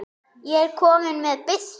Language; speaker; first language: Icelandic; non-native, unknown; German